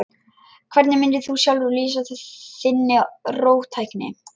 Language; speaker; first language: Icelandic; non-native, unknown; Lithuanian